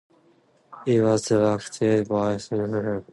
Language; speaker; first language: English; non-native, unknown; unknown